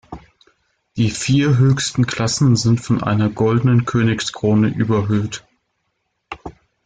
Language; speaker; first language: German; native; German